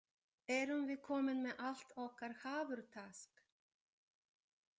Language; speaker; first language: Icelandic; non-native, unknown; Bulgarian